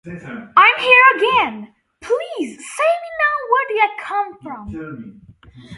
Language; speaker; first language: English; non-native, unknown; Swedish